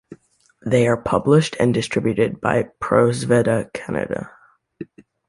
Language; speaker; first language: English; native; English